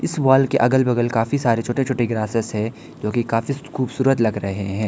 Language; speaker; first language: Hindi; non-native, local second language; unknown